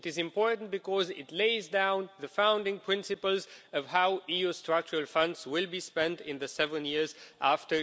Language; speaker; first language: English; non-native, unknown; Romanian